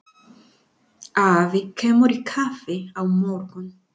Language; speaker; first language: Icelandic; non-native, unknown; Spanish